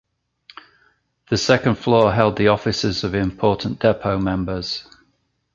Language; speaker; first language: English; native; English